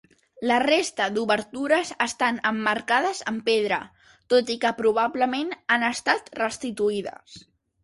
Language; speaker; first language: Catalan; native; Catalan